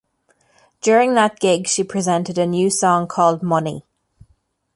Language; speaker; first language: English; native; English